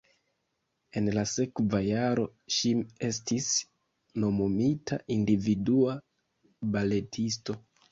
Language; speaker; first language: Esperanto; non-native, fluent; Kinyarwanda